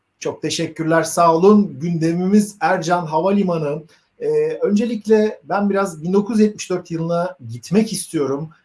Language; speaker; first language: Turkish; native; Turkish